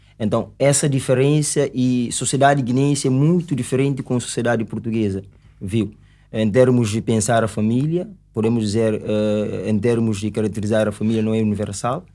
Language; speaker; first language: Portuguese; non-native, local second language; Upper Guinea Crioulo